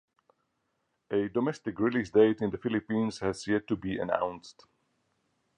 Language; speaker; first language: English; non-native, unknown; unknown